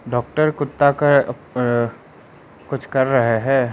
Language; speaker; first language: Hindi; non-native, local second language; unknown